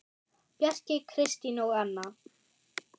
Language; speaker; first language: Icelandic; non-native, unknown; German